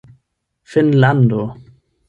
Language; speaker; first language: Esperanto; non-native, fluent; German